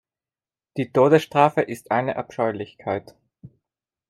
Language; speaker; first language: German; non-native, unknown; Italian